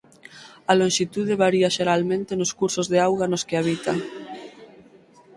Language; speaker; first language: Galician; native; Galician